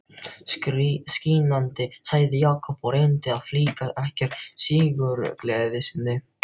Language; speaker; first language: Icelandic; non-native, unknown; Filipino